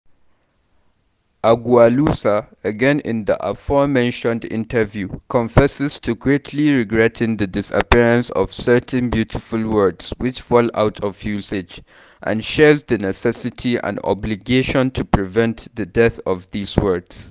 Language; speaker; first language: English; non-native, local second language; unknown